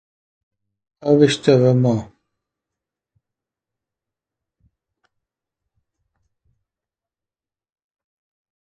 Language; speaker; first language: English; non-native, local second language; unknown